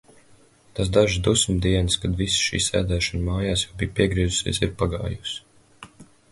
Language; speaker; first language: Latvian; native; Latvian